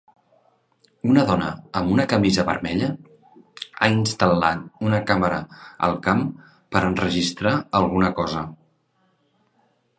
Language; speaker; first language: Catalan; native; Catalan